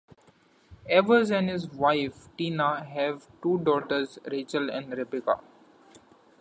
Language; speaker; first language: English; non-native, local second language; Marathi